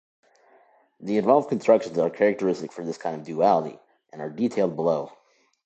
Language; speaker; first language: English; native; English